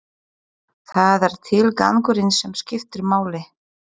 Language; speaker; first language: Icelandic; non-native, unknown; Polish